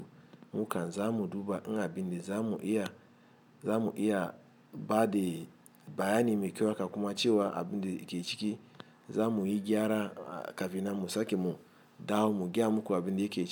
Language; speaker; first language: Hausa; non-native, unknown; Igbo